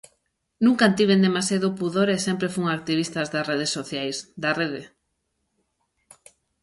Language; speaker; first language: Galician; native; Galician